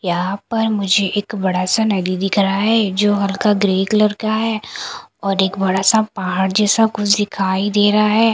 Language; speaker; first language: Hindi; non-native, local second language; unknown